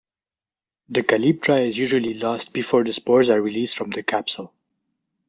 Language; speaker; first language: English; non-native, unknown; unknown